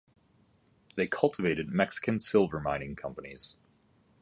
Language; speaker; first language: English; native; English